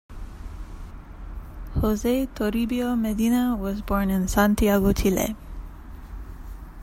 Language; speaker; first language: English; native; English